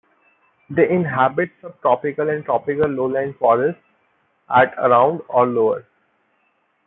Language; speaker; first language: English; non-native, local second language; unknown